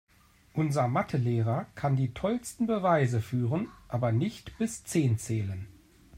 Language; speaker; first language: German; native; German